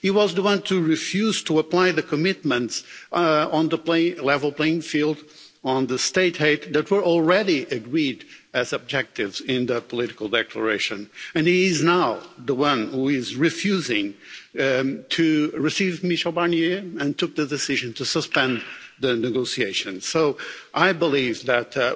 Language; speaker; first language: English; non-native, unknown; Portuguese